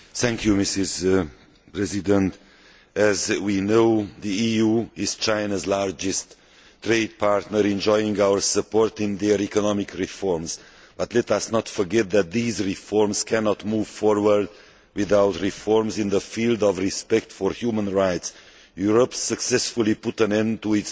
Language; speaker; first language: English; non-native, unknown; Hungarian